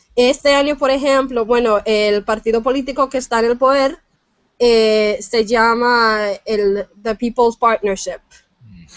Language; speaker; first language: Spanish; non-native, fluent; English